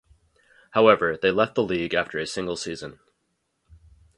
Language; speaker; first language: English; native; English